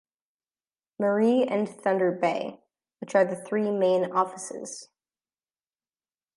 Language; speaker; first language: English; native; English